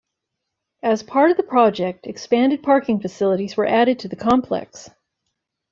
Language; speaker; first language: English; native; English